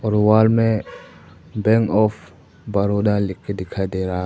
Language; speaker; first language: Hindi; non-native, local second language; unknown